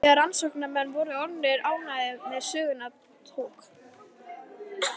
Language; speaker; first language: Icelandic; native; Icelandic